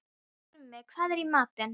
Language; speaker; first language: Icelandic; non-native, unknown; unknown